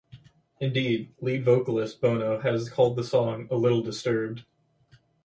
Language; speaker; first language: English; native; English